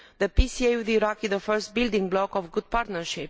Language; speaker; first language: English; non-native, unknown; Romanian